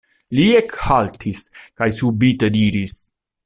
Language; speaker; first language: Esperanto; non-native, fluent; Italian